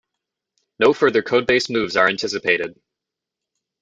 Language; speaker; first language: English; native; English